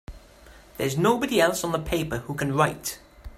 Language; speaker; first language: English; native; English